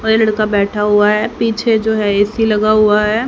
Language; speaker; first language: Hindi; native; Hindi